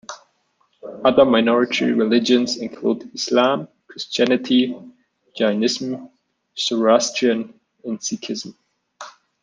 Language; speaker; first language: English; non-native, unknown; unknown